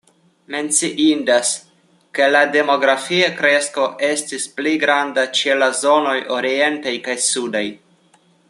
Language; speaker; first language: Esperanto; non-native, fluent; Russian